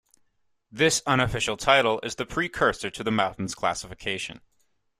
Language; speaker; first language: English; native; English